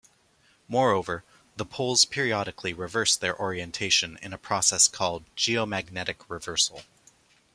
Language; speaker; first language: English; native; English